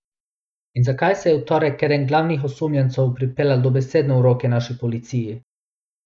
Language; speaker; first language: Slovenian; non-native, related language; Bosnian